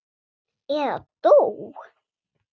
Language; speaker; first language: Icelandic; non-native, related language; Swedish